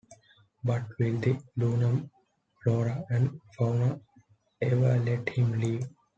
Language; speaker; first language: English; non-native, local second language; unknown